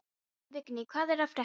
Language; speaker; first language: Icelandic; non-native, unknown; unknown